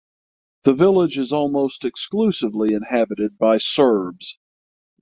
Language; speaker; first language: English; native; English